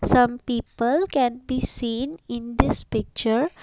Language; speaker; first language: English; non-native, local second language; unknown